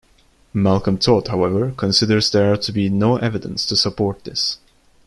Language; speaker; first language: English; non-native, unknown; Turkish